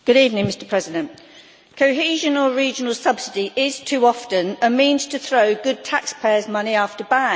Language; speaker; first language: English; native; English